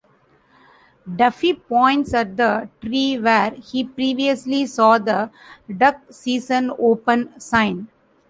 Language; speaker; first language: English; non-native, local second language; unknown